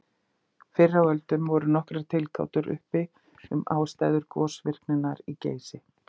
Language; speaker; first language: Icelandic; native; Icelandic